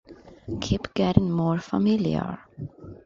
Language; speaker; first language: English; non-native, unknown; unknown